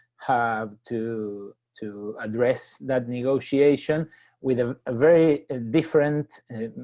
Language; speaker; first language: English; non-native, fluent; Spanish